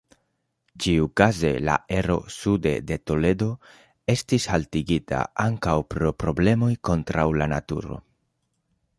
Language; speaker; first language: Esperanto; non-native, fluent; Spanish